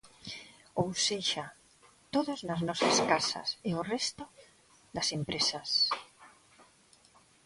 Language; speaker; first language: Galician; non-native, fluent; Spanish